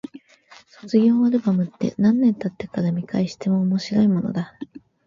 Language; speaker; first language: Japanese; native; Japanese